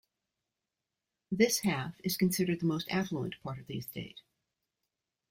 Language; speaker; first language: English; native; English